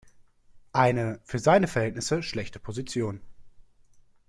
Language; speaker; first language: German; native; German